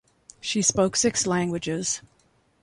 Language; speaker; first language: English; native; English